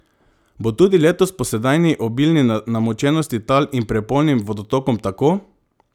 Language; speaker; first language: Slovenian; non-native, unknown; Macedonian